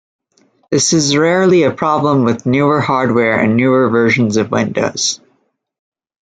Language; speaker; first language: English; native; English